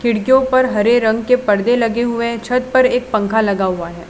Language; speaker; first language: Hindi; non-native, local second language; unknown